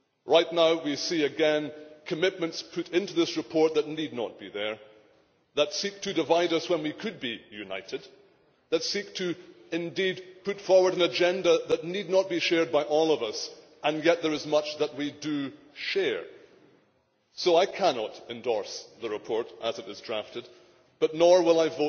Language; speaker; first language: English; native; English